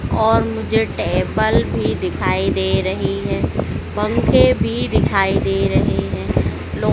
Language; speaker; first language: Hindi; native; Hindi